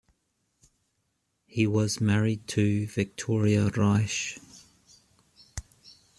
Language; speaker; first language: English; native; English